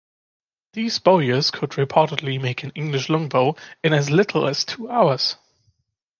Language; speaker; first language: English; non-native, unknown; German